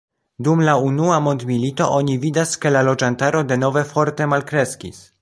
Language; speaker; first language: Esperanto; non-native, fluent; Polish